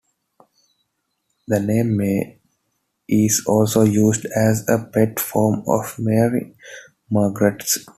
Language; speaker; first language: English; non-native, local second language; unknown